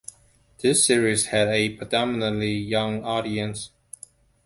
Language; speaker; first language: English; non-native, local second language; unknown